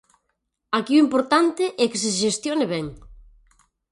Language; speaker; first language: Galician; native; Galician